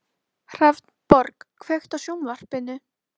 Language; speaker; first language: Icelandic; native; Icelandic